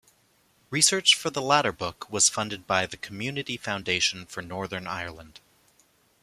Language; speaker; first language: English; native; English